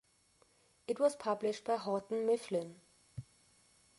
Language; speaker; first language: English; non-native, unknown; German